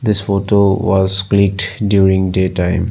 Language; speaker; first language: English; non-native, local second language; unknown